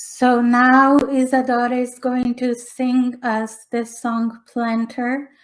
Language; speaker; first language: English; non-native, fluent; Portuguese